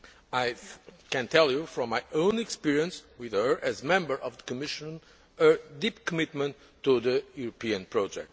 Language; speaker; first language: English; non-native, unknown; Portuguese